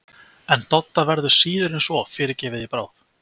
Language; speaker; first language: Icelandic; native; Icelandic